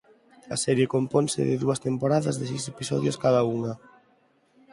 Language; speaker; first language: Galician; non-native, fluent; Spanish